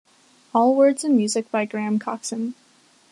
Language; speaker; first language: English; native; English